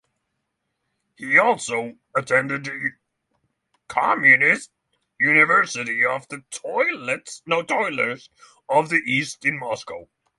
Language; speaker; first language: English; non-native, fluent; Norwegian